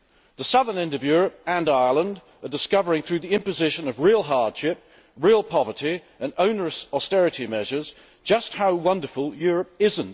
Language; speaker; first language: English; native; English